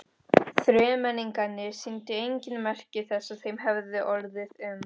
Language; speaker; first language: Icelandic; non-native, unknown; Spanish